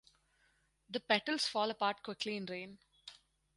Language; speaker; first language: English; non-native, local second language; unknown